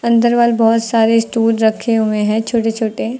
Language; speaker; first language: Hindi; native; Hindi